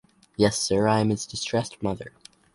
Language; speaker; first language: English; native; English